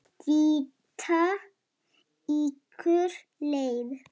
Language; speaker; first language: Icelandic; non-native, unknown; Lithuanian